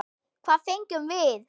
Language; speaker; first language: Icelandic; non-native, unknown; German